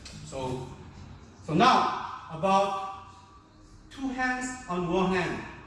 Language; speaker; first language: English; non-native, learner; Korean